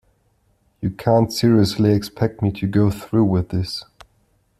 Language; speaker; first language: English; non-native, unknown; German